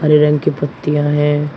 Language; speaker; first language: Hindi; native; Hindi